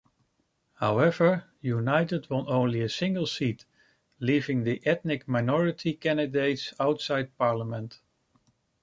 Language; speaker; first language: English; non-native, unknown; Dutch